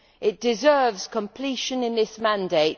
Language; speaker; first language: English; native; English